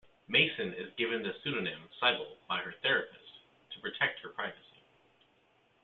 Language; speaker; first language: English; native; English